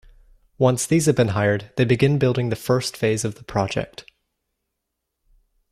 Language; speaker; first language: English; native; English